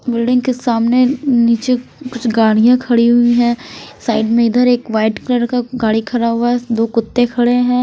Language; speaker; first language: Hindi; non-native, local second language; Punjabi